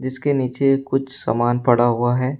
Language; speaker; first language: Hindi; native; Hindi